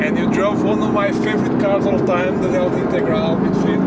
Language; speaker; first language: English; non-native, learner; Portuguese